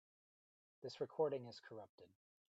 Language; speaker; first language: English; native; English